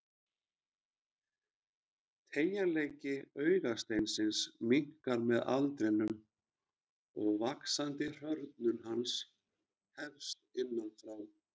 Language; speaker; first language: Icelandic; native; Icelandic